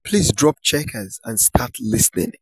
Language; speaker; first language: English; non-native, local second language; Yoruba